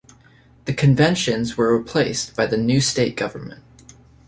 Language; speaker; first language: English; native; English